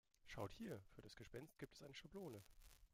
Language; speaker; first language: German; native; German